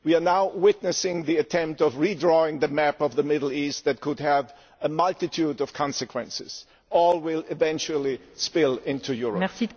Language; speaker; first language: English; non-native, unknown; German